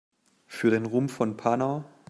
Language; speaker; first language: German; native; German